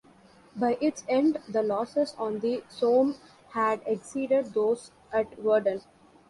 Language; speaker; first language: English; non-native, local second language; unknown